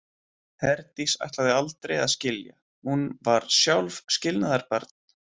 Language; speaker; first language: Icelandic; native; Icelandic